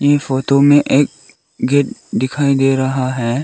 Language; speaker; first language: Hindi; non-native, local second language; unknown